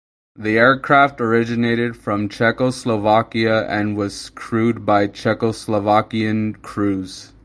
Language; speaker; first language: English; native; English